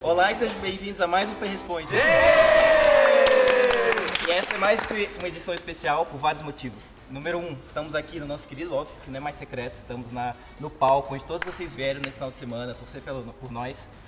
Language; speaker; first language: Portuguese; native; Portuguese